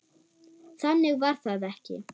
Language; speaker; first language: Icelandic; non-native, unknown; German